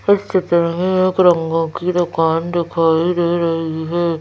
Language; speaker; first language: Hindi; native; Hindi